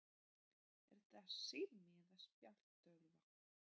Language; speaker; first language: Icelandic; non-native, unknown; Polish